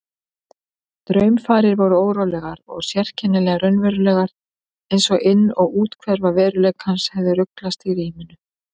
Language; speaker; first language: Icelandic; native; Icelandic